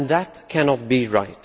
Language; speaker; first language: English; non-native, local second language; Maltese